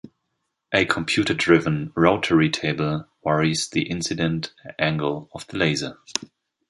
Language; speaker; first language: English; non-native, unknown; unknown